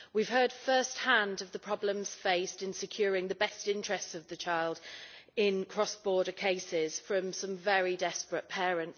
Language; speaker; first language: English; native; English